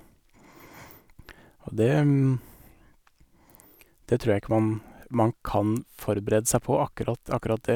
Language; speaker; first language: Norwegian; native; Norwegian